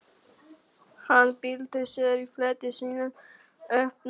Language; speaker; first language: Icelandic; non-native, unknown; Polish